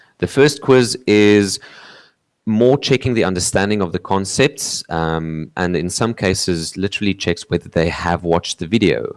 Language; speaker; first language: English; non-native, local second language; Afrikaans